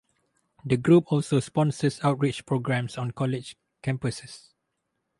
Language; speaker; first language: English; non-native, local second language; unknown